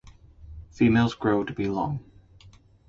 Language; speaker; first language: English; native; English